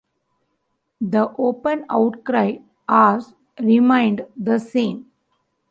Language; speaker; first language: English; non-native, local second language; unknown